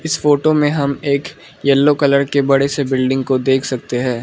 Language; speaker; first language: Hindi; non-native, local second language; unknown